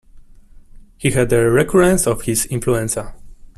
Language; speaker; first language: English; non-native, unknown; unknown